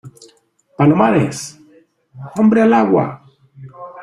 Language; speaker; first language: Spanish; native; Spanish